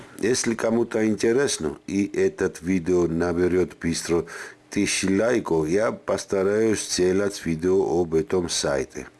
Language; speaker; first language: Russian; non-native, local second language; Georgian